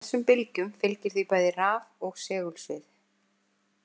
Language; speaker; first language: Icelandic; native; Icelandic